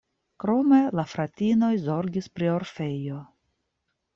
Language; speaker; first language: Esperanto; non-native, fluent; Russian